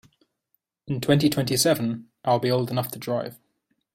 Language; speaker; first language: English; native; English